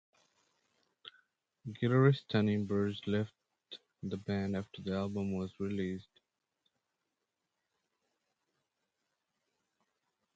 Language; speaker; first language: English; native; English